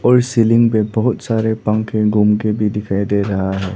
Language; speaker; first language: Hindi; non-native, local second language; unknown